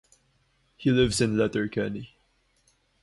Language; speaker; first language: English; non-native, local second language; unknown